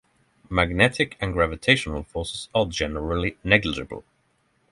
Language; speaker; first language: English; non-native, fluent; Norwegian